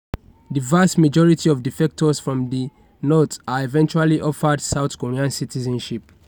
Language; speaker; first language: English; non-native, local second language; Yoruba